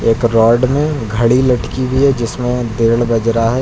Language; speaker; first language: Hindi; native; Hindi